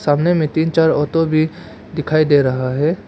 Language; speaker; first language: Hindi; non-native, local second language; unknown